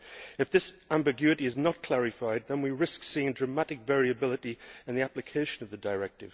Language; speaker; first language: English; native; English